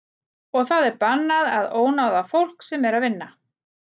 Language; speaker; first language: Icelandic; native; Icelandic